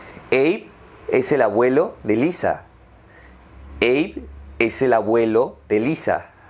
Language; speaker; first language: Spanish; native; Spanish